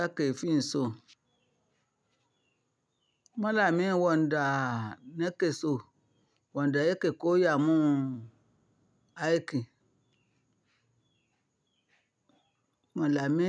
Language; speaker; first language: Hausa; non-native, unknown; Yoruba